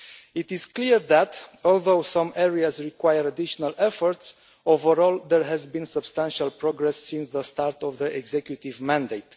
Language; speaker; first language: English; non-native, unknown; Romanian